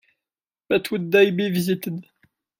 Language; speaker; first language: English; non-native, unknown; French